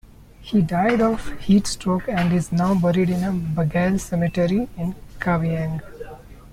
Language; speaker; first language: English; non-native, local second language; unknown